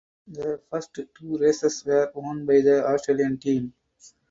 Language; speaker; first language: English; non-native, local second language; Tamil